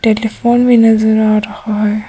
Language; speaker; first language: Hindi; non-native, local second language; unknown